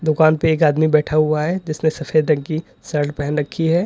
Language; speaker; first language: Hindi; native; Hindi